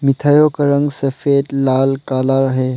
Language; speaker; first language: Hindi; non-native, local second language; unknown